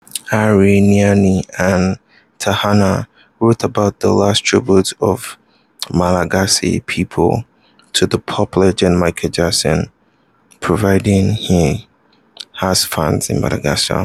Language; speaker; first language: English; non-native, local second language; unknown